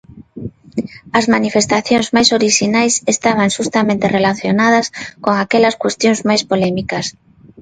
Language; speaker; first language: Galician; non-native, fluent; Spanish